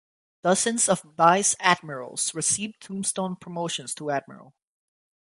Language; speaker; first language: English; native; English